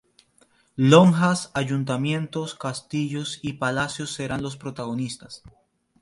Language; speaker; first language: Spanish; native; Spanish